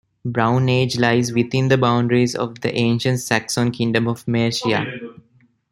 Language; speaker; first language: English; non-native, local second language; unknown